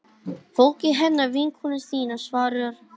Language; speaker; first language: Icelandic; non-native, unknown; English